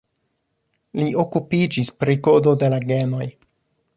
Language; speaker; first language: Esperanto; non-native, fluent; English